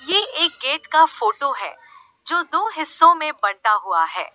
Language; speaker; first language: Hindi; native; Hindi